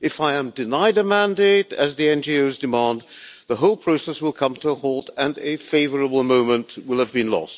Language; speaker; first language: English; non-native, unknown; Hungarian